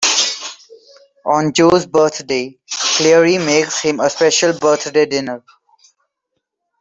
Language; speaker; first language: English; non-native, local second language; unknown